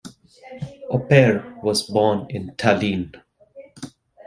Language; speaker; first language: English; non-native, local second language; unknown